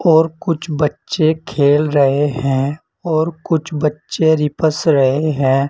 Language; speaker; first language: Hindi; native; Hindi